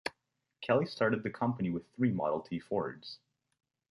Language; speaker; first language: English; native; English